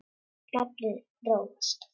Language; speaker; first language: Icelandic; non-native, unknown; Czech